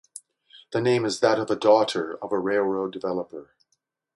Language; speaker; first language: English; native; English